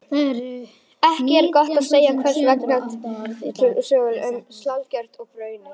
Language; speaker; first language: Icelandic; native; Icelandic